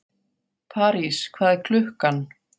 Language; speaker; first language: Icelandic; non-native, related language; Faroese